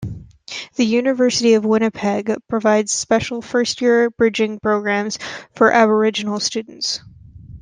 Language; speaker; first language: English; native; English